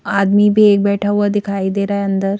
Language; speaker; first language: Hindi; native; Hindi